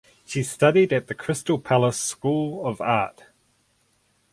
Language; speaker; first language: English; native; English